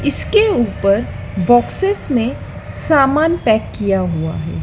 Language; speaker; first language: Hindi; native; Hindi